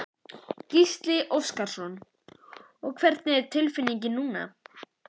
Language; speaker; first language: Icelandic; native; Icelandic